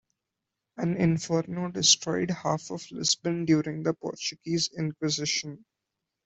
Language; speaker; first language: English; non-native, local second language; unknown